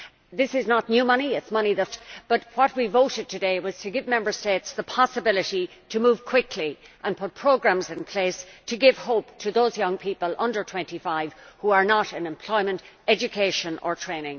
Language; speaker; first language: English; native; English